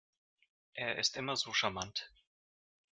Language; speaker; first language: German; non-native, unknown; Russian